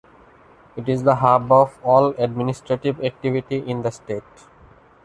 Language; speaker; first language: English; non-native, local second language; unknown